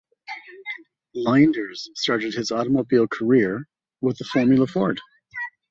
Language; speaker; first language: English; native; English